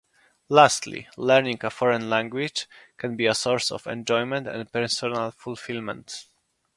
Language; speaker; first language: English; non-native, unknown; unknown